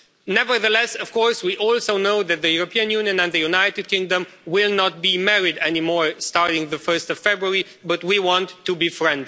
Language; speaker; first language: English; non-native, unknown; Romanian